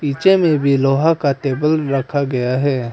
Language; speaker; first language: Hindi; non-native, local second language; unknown